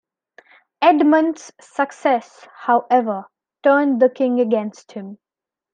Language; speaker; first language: English; non-native, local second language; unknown